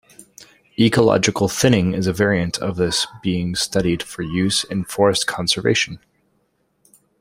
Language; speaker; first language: English; native; English